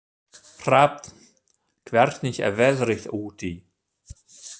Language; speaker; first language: Icelandic; non-native, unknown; German